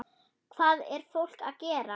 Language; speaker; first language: Icelandic; non-native, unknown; German